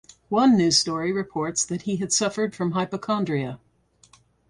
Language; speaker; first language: English; native; English